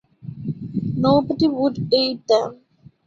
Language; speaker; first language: English; non-native, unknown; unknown